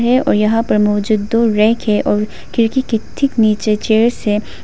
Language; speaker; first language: Hindi; non-native, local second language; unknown